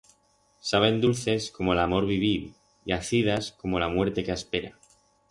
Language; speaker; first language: Aragonese; non-native, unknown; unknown